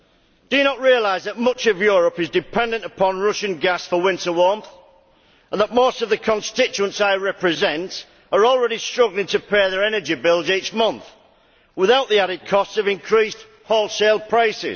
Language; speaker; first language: English; native; English